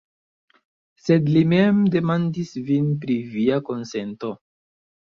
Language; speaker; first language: Esperanto; non-native, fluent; Chinese